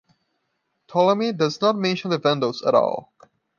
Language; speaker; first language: English; non-native, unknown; Portuguese